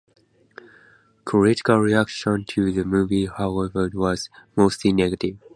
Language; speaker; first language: English; non-native, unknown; Japanese